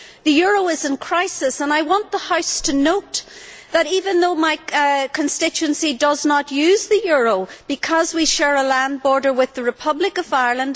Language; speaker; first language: English; native; English